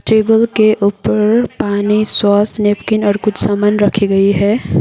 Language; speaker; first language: Hindi; non-native, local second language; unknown